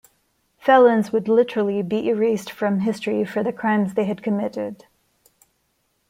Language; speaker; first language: English; non-native, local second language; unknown